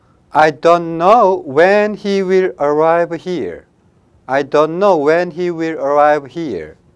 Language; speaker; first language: English; non-native, fluent; Korean